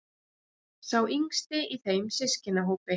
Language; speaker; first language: Icelandic; native; Icelandic